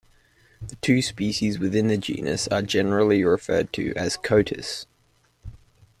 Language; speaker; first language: English; native; English